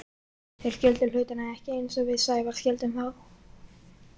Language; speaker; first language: Icelandic; native; Icelandic